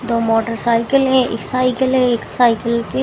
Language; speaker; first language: Hindi; native; Hindi